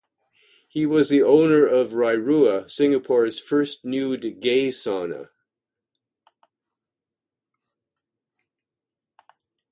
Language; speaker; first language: English; native; English